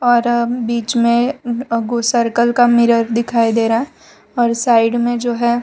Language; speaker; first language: Hindi; non-native, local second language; Gujarati